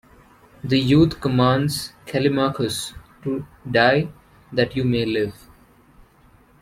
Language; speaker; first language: English; non-native, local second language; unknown